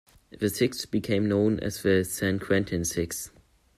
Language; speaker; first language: English; non-native, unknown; German